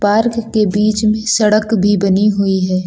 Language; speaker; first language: Hindi; native; Hindi